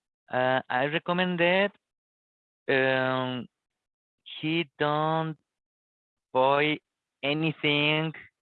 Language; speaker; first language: English; non-native, learner; Spanish